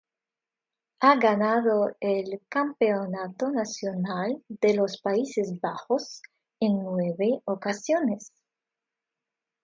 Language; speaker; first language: Spanish; non-native, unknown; Russian